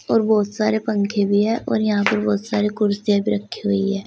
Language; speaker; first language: Hindi; native; Hindi